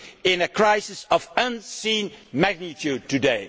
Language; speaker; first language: English; non-native, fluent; Dutch